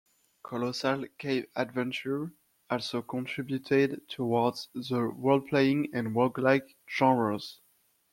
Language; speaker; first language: English; non-native, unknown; French